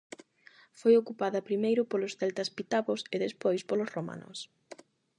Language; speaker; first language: Galician; non-native, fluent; Spanish